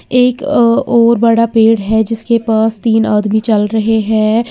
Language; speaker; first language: Hindi; native; Hindi